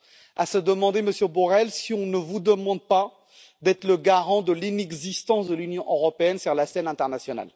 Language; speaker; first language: French; native; French